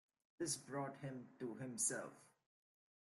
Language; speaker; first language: English; native; English